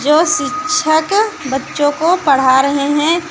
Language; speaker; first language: Hindi; native; Hindi